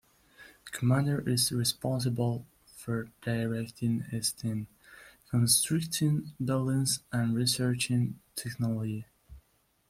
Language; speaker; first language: English; non-native, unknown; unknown